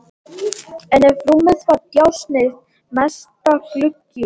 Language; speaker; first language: Icelandic; non-native, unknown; Latvian